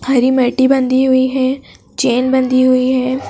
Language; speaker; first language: Hindi; native; Hindi